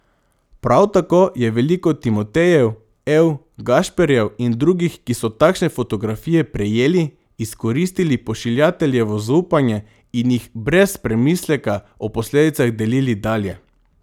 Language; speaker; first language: Slovenian; non-native, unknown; Macedonian